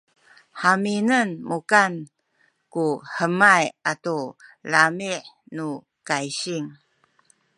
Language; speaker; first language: Sakizaya; native; Sakizaya